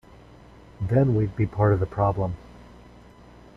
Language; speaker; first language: English; native; English